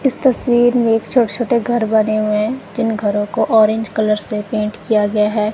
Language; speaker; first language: Hindi; non-native, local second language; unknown